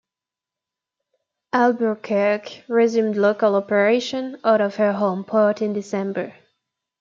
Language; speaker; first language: English; native; English